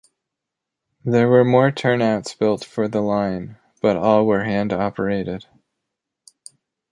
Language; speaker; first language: English; native; English